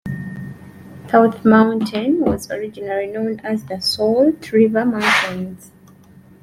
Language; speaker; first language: English; non-native, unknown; Ganda